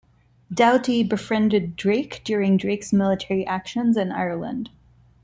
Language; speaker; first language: English; non-native, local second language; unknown